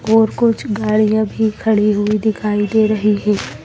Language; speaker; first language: Hindi; native; Hindi